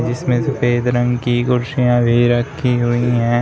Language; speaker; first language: Hindi; native; Hindi